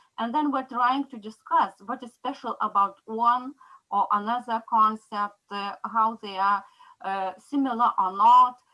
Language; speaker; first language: English; non-native, fluent; Lithuanian